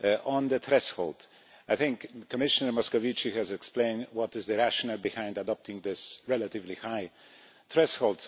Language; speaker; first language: English; non-native, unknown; Polish